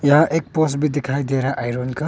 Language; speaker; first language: Hindi; non-native, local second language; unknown